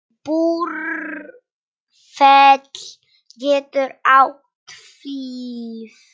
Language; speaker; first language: Icelandic; non-native, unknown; Polish